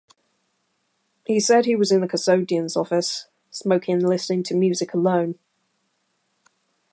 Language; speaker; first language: English; native; English